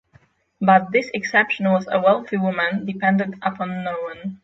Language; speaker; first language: English; non-native, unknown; Polish